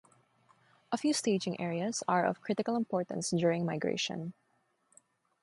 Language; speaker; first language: English; non-native, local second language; Filipino